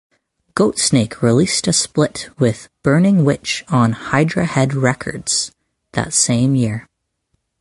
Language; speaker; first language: English; native; English